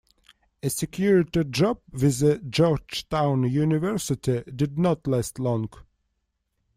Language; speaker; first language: English; non-native, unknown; Russian